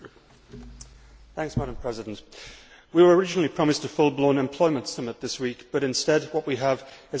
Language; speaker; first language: English; native; English